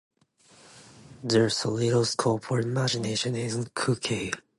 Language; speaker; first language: English; non-native, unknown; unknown